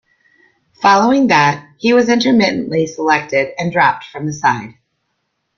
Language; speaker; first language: English; native; English